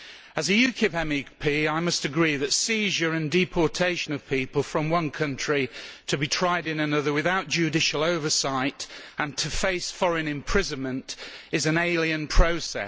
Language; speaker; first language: English; native; English